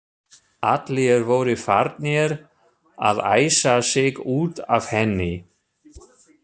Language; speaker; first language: Icelandic; non-native, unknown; German